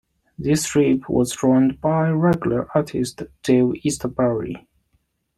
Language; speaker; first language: English; non-native, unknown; Chinese